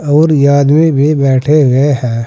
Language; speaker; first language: Hindi; native; Hindi